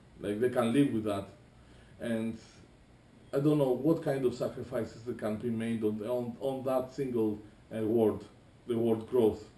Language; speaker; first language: English; non-native, fluent; Greek